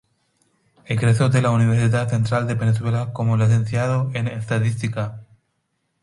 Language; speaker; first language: Spanish; non-native, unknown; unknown